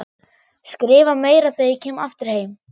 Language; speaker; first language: Icelandic; non-native, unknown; German